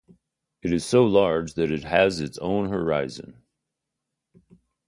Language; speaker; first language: English; native; English